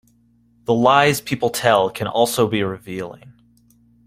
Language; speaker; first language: English; native; English